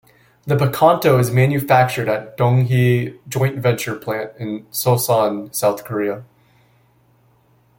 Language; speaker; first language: English; native; English